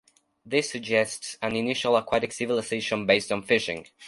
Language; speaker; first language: English; non-native, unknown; Spanish